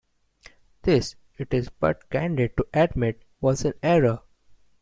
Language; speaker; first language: English; non-native, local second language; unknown